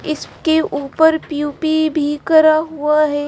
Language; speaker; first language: Hindi; native; Hindi